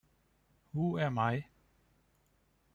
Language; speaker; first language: English; non-native, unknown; Dutch